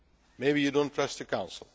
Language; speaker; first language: English; non-native, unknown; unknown